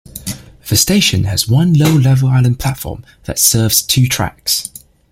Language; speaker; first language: English; native; English